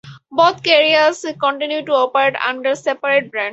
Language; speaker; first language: English; native; English